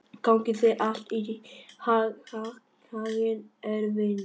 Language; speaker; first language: Icelandic; non-native, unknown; Vietnamese